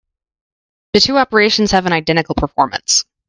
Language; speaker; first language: English; native; English